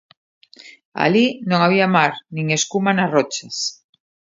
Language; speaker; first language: Galician; native; Galician